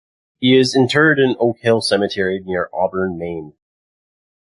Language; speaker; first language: English; native; English